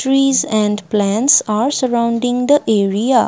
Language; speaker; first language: English; non-native, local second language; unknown